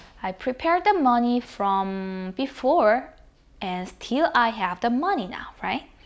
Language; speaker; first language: English; non-native, fluent; Korean